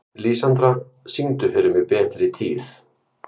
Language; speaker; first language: Icelandic; native; Icelandic